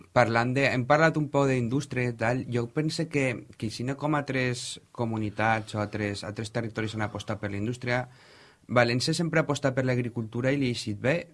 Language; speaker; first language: Catalan; native; Catalan